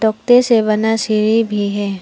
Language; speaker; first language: Hindi; non-native, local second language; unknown